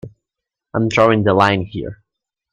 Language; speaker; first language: English; native; English